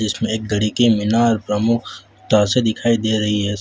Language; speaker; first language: Hindi; non-native, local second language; Gujarati